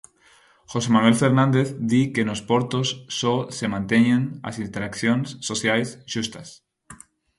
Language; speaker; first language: Galician; non-native, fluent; Spanish